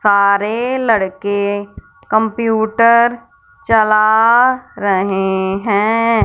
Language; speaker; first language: Hindi; non-native, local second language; Punjabi